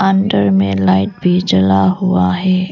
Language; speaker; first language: Hindi; non-native, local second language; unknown